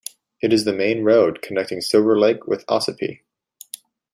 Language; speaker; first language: English; native; English